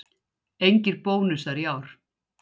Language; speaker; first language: Icelandic; native; Icelandic